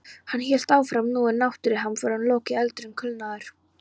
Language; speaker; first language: Icelandic; non-native, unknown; Polish